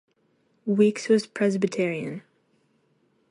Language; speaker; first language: English; native; English